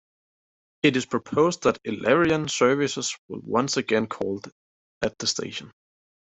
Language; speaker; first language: English; native; English